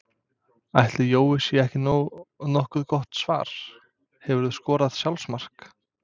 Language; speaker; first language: Icelandic; non-native, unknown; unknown